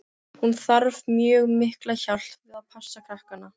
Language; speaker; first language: Icelandic; non-native, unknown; Filipino